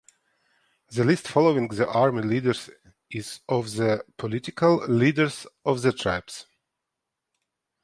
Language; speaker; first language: English; non-native, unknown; Ukrainian